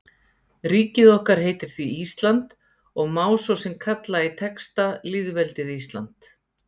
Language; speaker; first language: Icelandic; native; Icelandic